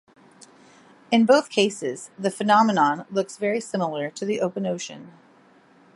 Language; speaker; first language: English; native; English